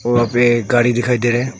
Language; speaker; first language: Hindi; non-native, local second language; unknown